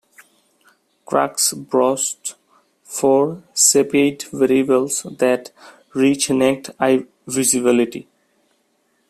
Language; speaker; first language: English; non-native, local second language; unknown